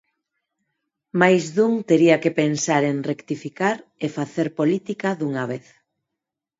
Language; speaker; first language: Galician; non-native, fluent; Spanish